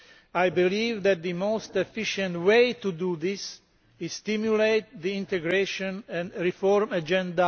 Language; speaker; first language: English; non-native, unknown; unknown